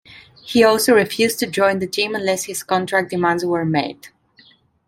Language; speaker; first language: English; non-native, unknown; Italian